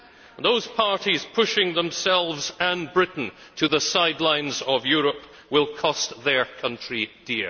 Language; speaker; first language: English; native; English